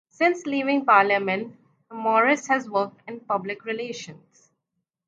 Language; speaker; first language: English; non-native, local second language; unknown